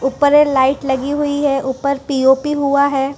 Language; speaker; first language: Hindi; non-native, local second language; Gujarati